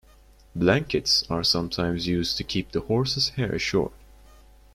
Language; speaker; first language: English; non-native, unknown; Turkish